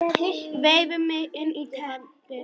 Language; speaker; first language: Icelandic; non-native, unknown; Polish